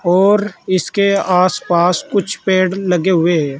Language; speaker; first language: Hindi; native; Hindi